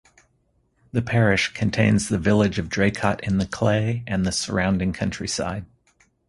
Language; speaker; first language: English; native; English